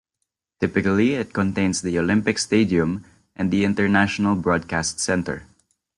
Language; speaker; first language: English; non-native, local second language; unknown